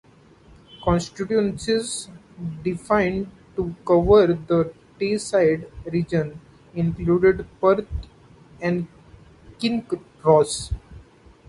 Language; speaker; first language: English; non-native, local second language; Marathi